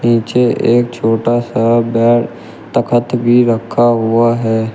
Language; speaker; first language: Hindi; native; Hindi